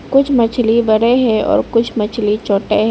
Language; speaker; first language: Hindi; early bilingual, other home language; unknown